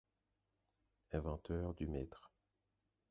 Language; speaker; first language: French; non-native, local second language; Haitian Creole